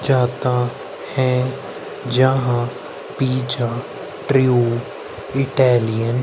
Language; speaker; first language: Hindi; native; Hindi